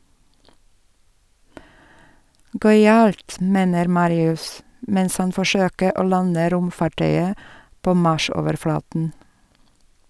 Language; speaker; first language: Norwegian; non-native, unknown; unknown